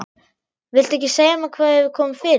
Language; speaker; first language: Icelandic; non-native, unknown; German